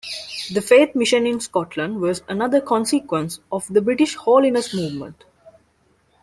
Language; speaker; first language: English; non-native, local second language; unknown